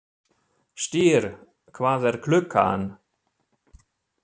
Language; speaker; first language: Icelandic; non-native, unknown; German